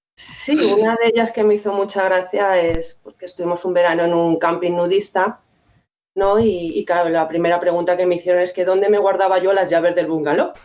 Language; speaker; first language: Spanish; native; Spanish